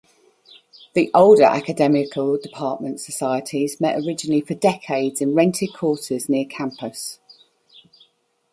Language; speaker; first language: English; native; English